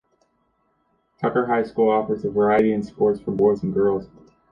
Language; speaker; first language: English; native; English